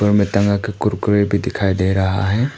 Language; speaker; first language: Hindi; non-native, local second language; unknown